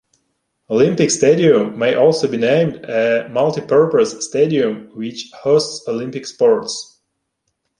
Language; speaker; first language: English; non-native, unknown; Ukrainian